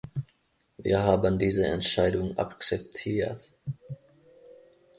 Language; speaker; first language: German; non-native, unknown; Finnish